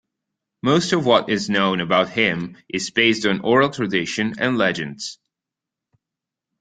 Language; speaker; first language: English; non-native, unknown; Italian